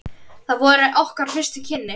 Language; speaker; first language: Icelandic; native; Icelandic